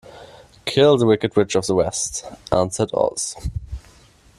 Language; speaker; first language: English; non-native, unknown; German